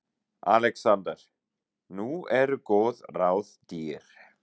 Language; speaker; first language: Icelandic; non-native, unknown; German